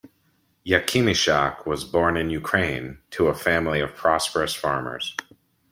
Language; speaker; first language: English; native; English